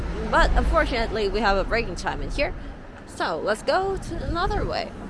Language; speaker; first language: English; non-native, fluent; Korean